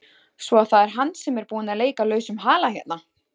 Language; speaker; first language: Icelandic; native; Icelandic